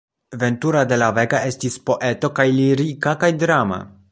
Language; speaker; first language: Esperanto; non-native, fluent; Polish